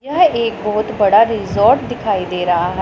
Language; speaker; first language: Hindi; non-native, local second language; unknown